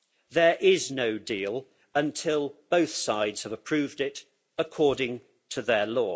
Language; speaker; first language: English; native; English